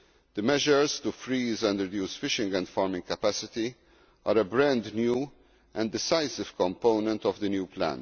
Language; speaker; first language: English; non-native, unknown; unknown